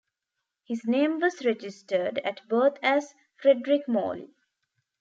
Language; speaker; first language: English; non-native, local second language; Tamil